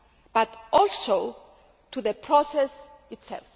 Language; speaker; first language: English; non-native, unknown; Greek